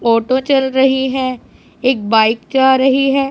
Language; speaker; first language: Hindi; non-native, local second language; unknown